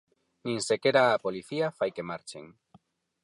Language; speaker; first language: Galician; non-native, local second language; Spanish